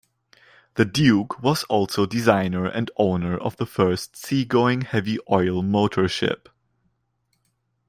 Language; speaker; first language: English; non-native, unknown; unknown